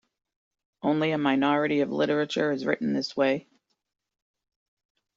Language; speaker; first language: English; native; English